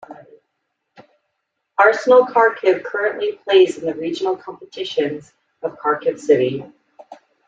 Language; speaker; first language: English; native; English